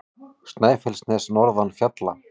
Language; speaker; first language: Icelandic; native; Icelandic